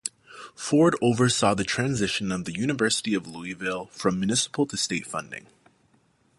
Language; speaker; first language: English; native; English